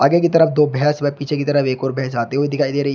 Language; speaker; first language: Hindi; native; Hindi